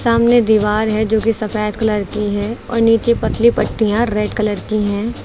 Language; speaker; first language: Hindi; native; Hindi